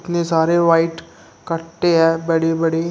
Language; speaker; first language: Hindi; native; Hindi